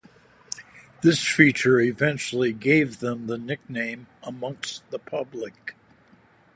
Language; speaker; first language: English; native; English